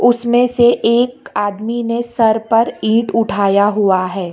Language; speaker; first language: Hindi; non-native, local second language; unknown